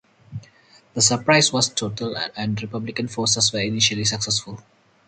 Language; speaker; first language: English; non-native, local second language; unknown